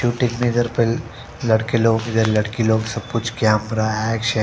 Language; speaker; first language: Hindi; non-native, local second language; Punjabi